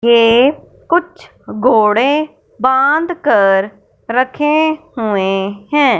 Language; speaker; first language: Hindi; non-native, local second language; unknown